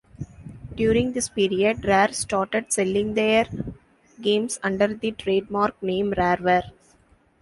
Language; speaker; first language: English; non-native, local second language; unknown